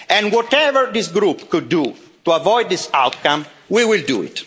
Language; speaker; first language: English; non-native, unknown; Italian